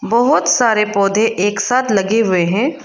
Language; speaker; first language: Hindi; non-native, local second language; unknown